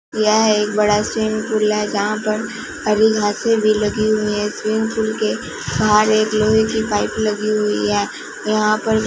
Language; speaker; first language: Hindi; non-native, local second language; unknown